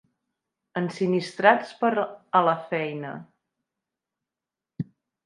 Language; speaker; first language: Catalan; native; Catalan